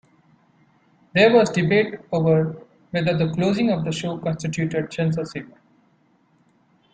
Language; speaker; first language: English; non-native, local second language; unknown